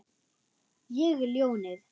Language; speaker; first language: Icelandic; non-native, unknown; German